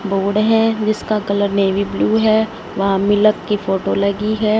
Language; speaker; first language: Hindi; non-native, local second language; Punjabi